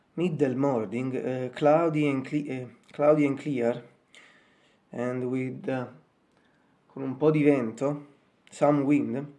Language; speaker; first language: English; non-native, fluent; Italian